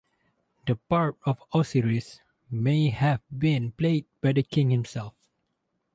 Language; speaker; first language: English; non-native, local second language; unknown